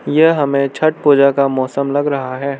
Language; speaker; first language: Hindi; non-native, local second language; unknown